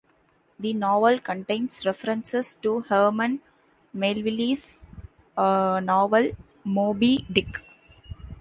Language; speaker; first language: English; non-native, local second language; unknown